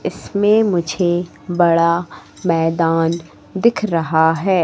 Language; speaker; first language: Hindi; native; Hindi